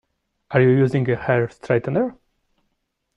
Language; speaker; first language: English; non-native, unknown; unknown